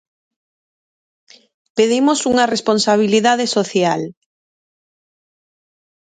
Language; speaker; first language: Galician; native; Galician